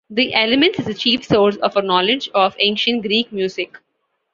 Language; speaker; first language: English; non-native, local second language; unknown